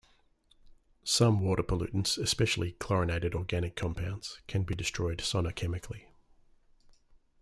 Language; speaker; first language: English; native; English